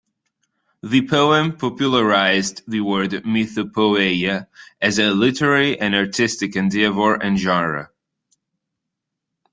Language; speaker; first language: English; non-native, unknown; Italian